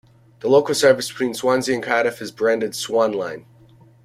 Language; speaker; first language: English; native; English